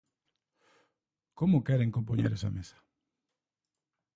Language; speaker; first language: Galician; native; Galician